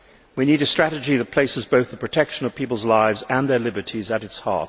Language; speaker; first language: English; native; English